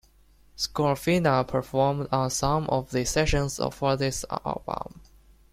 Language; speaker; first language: English; non-native, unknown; Chinese